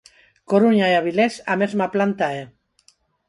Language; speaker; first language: Galician; non-native, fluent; Spanish